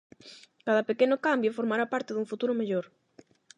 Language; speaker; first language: Galician; non-native, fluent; Spanish